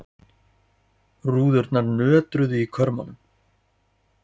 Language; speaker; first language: Icelandic; native; Icelandic